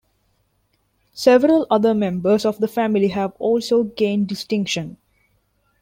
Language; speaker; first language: English; non-native, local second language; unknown